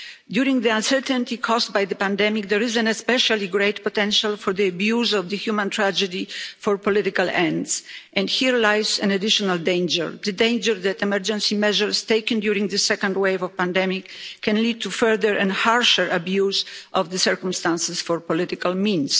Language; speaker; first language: English; non-native, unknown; Polish